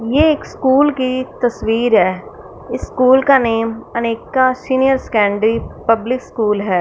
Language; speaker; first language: Hindi; non-native, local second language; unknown